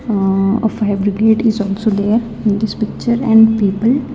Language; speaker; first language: English; non-native, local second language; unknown